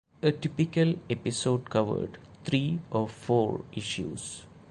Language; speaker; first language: English; non-native, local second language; Malayalam